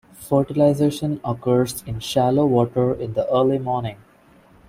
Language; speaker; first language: English; non-native, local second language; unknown